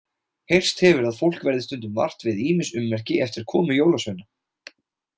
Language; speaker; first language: Icelandic; native; Icelandic